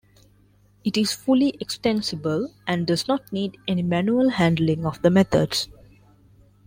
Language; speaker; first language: English; non-native, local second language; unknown